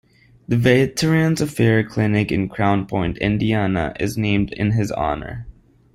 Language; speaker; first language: English; non-native, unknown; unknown